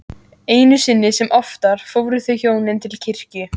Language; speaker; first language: Icelandic; native; Icelandic